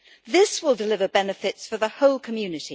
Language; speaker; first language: English; native; English